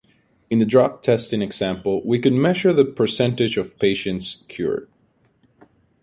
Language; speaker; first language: English; native; English